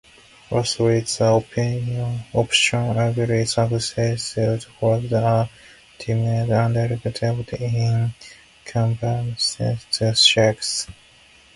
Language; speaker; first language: English; non-native, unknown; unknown